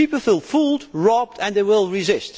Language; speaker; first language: English; non-native, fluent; Dutch